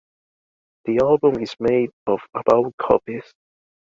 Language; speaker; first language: English; native; English